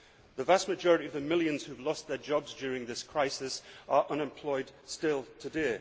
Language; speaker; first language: English; native; English